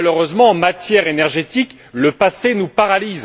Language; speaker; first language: French; native; French